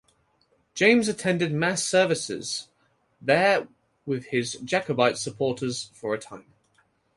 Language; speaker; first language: English; native; English